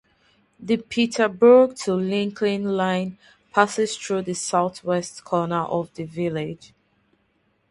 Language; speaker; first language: English; non-native, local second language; Yoruba